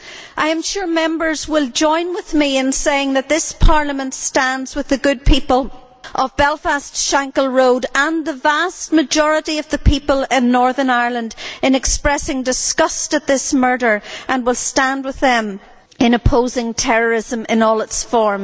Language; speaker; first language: English; native; English